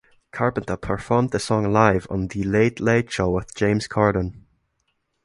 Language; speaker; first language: English; non-native, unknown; German